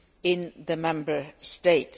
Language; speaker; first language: English; non-native, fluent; Luxembourgish